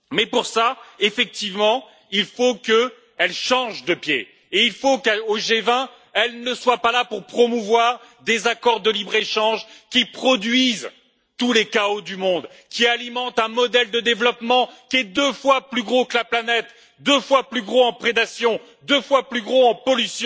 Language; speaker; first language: French; native; French